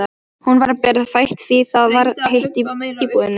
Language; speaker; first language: Icelandic; non-native, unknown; Polish